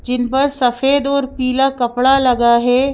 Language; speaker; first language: Hindi; native; Hindi